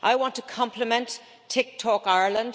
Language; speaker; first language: English; native; English